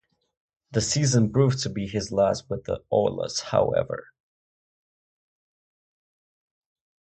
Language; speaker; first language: English; non-native, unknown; Czech